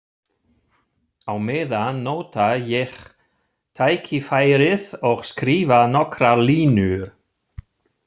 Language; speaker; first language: Icelandic; non-native, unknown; German